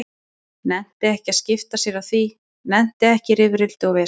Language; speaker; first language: Icelandic; native; Icelandic